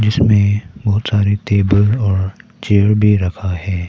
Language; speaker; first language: Hindi; non-native, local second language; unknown